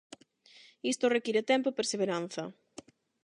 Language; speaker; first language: Galician; non-native, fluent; Spanish